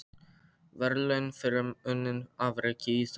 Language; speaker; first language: Icelandic; non-native, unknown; Polish